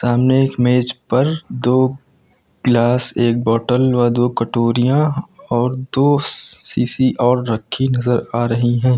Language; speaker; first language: Hindi; native; Hindi